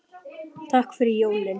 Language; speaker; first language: Icelandic; native; Icelandic